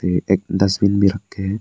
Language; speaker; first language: Hindi; non-native, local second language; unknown